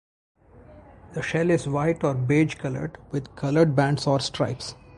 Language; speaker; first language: English; non-native, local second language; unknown